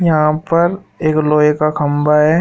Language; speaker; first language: Hindi; native; Hindi